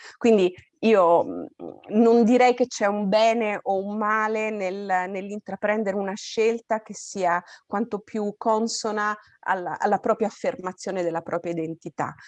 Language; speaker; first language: Italian; native; Italian